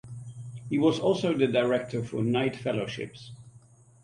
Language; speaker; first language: English; native; English